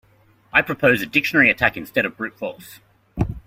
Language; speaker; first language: English; native; English